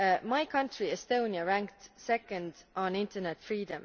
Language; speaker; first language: English; non-native, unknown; Estonian